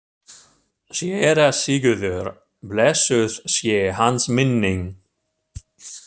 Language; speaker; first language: Icelandic; non-native, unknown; German